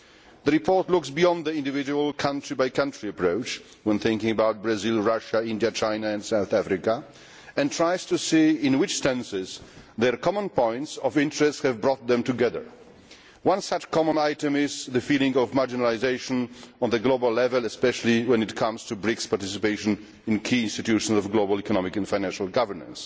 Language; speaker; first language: English; non-native, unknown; Polish